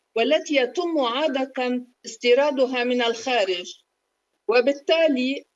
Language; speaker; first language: Arabic; native; Arabic